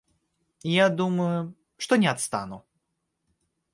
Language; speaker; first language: Russian; native; Russian